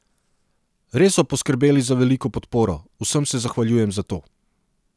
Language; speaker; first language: Slovenian; non-native, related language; Serbian